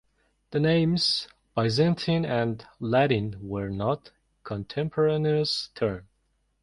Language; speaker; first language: English; non-native, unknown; Mongolian